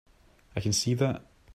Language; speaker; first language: English; native; English